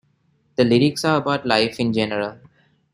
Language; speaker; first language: English; non-native, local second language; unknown